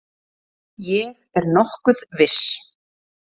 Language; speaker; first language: Icelandic; native; Icelandic